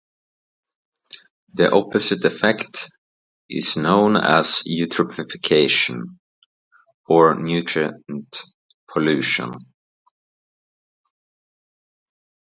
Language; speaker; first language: English; native; English